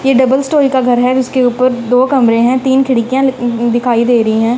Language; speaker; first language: Hindi; non-native, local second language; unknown